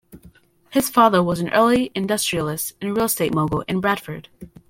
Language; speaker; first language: English; native; English